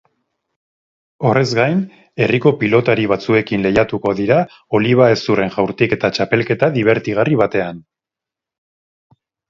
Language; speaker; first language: Basque; native; Basque